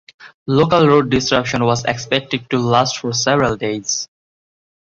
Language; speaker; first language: English; non-native, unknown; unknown